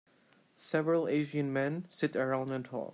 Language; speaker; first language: English; non-native, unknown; Turkish